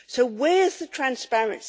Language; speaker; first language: English; native; English